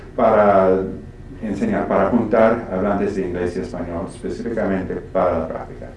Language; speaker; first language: Spanish; non-native, learner; English